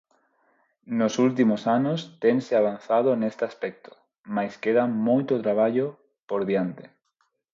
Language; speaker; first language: Galician; non-native, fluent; Spanish